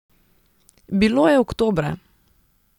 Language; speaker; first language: Slovenian; non-native, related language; Serbian